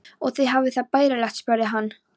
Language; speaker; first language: Icelandic; non-native, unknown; Polish